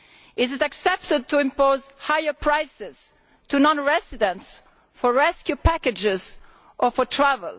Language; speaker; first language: English; non-native, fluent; Italian